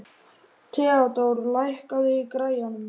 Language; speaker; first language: Icelandic; native; Icelandic